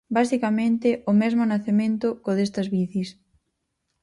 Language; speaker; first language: Galician; native; Galician